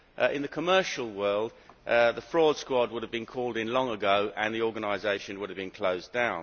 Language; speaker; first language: English; native; English